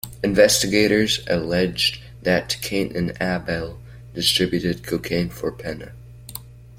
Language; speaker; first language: English; native; English